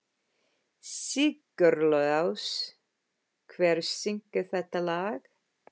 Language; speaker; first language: Icelandic; non-native, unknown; English